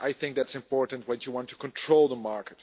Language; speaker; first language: English; non-native, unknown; Dutch